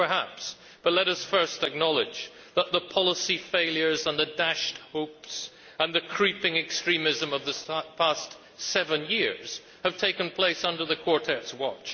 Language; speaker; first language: English; native; English